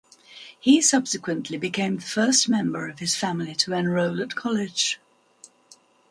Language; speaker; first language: English; native; English